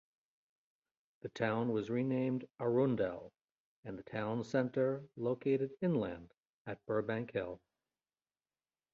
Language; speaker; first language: English; native; English